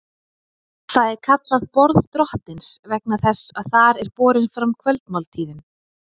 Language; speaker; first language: Icelandic; native; Icelandic